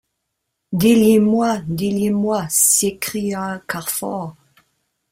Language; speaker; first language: French; non-native, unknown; German